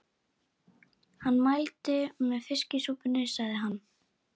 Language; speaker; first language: Icelandic; non-native, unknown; Portuguese